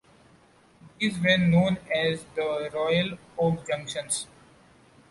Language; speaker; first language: English; non-native, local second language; Marathi